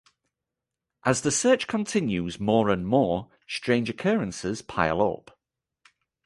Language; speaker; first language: English; native; English